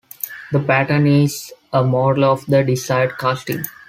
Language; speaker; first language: English; non-native, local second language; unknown